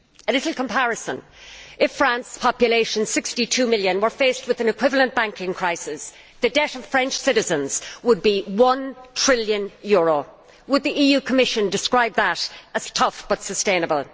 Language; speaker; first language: English; native; English